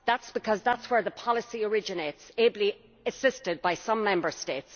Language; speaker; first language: English; native; English